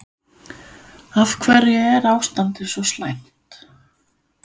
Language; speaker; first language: Icelandic; non-native, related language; Danish